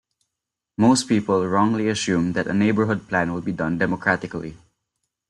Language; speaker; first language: English; non-native, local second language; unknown